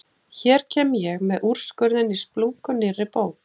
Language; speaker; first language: Icelandic; native; Icelandic